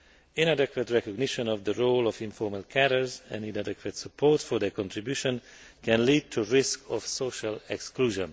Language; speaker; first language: English; non-native, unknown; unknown